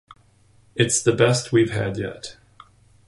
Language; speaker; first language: English; native; English